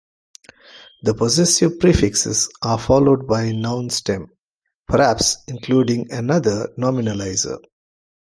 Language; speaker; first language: English; non-native, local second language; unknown